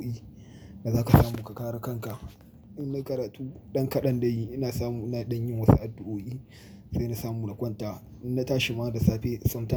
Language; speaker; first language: Hausa; native; Hausa